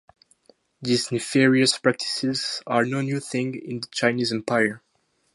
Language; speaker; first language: English; non-native, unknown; French